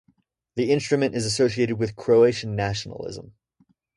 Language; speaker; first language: English; native; English